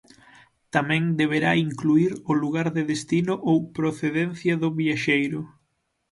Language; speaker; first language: Galician; native; Galician